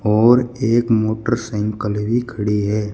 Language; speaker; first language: Hindi; native; Hindi